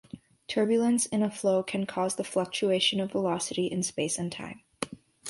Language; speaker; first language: English; native; English